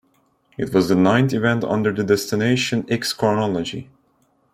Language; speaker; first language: English; non-native, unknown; Turkish